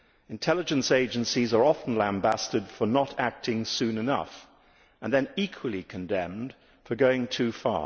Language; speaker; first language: English; native; English